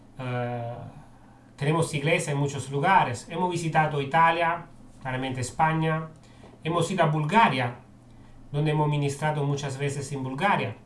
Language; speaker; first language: Spanish; non-native, fluent; Italian